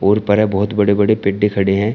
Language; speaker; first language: Hindi; native; Hindi